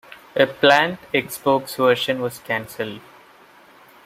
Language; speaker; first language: English; non-native, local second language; Malayalam